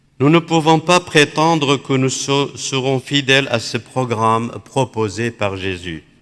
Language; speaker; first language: French; non-native, fluent; Aramaic